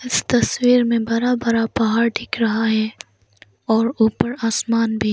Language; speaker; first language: Hindi; non-native, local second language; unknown